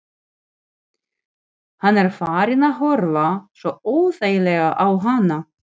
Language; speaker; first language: Icelandic; non-native, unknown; Ukrainian